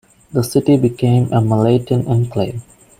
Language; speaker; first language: English; non-native, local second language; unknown